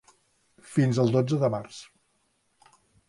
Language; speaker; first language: Catalan; native; Catalan